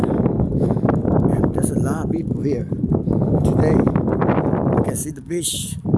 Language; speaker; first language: English; non-native, fluent; Spanish